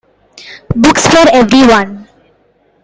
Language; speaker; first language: English; non-native, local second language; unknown